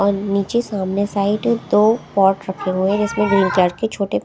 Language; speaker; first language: Hindi; non-native, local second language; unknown